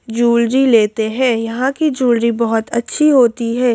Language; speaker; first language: Hindi; native; Hindi